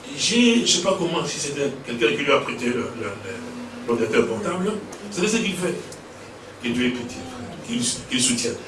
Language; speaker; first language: French; non-native, local second language; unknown